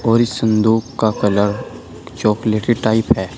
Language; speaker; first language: Hindi; native; Hindi